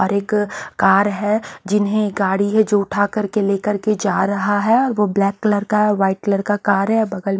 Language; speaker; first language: Hindi; native; Hindi